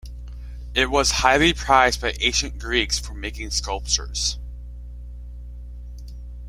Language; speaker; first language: English; native; English